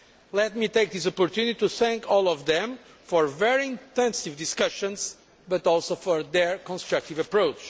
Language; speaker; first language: English; non-native, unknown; Portuguese